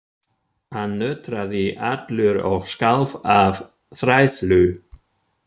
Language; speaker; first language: Icelandic; non-native, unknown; German